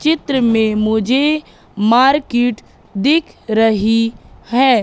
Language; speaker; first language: Hindi; native; Hindi